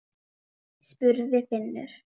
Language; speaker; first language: Icelandic; native; Icelandic